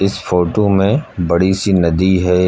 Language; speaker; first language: Hindi; native; Hindi